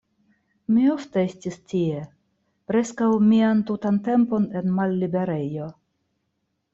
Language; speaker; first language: Esperanto; non-native, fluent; Russian